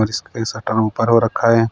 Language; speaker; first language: Hindi; native; Hindi